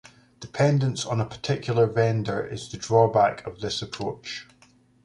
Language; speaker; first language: English; native; English